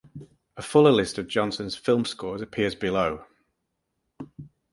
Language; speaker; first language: English; native; English